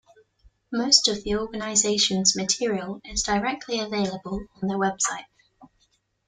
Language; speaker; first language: English; non-native, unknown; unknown